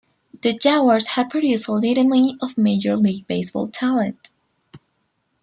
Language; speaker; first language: English; non-native, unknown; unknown